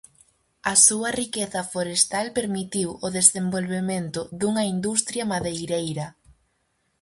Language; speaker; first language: Galician; native; Galician